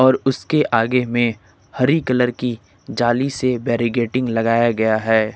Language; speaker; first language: Hindi; native; Hindi